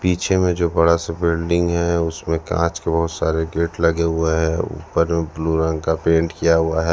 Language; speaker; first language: Hindi; non-native, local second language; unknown